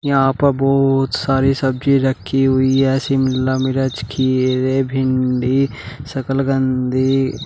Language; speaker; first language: Hindi; native; Hindi